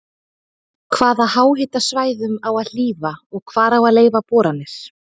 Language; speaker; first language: Icelandic; native; Icelandic